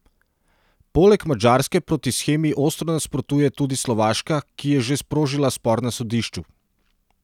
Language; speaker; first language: Slovenian; non-native, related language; Serbian